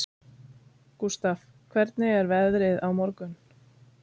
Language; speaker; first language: Icelandic; native; Icelandic